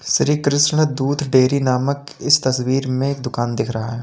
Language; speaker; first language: Hindi; native; Hindi